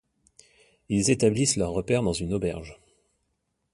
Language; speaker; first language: French; native; French